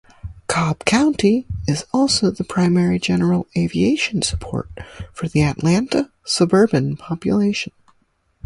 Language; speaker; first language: English; native; English